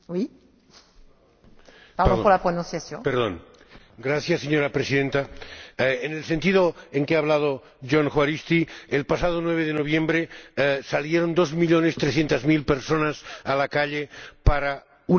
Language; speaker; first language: Spanish; non-native, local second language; Catalan